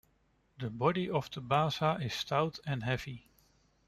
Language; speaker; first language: English; non-native, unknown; Dutch